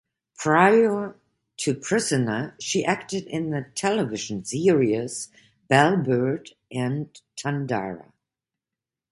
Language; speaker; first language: English; non-native, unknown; German